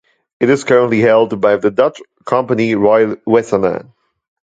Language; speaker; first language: English; non-native, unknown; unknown